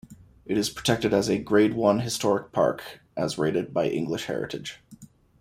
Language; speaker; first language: English; native; English